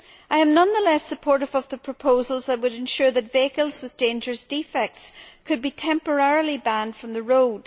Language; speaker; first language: English; native; English